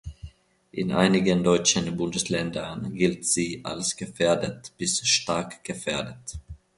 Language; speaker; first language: German; non-native, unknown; Finnish